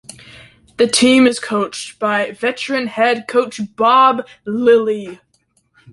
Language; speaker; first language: English; native; English